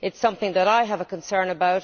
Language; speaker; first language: English; native; English